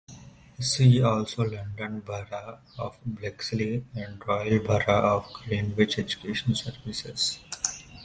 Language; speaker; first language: English; non-native, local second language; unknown